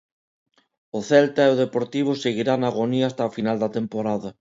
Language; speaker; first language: Galician; non-native, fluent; Spanish